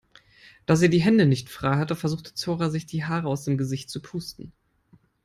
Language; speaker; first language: English; non-native, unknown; German